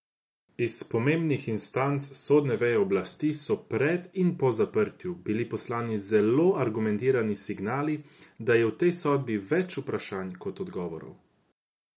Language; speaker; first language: Slovenian; non-native, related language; Croatian